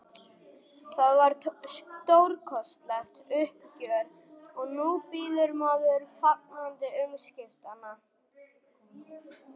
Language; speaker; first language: Icelandic; non-native, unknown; German